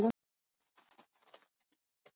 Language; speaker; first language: Icelandic; non-native, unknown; Russian